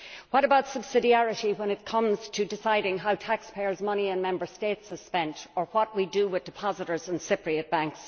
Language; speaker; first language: English; native; English